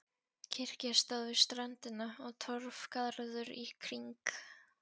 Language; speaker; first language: Icelandic; non-native, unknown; Polish